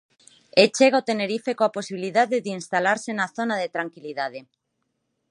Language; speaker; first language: Galician; non-native, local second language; Spanish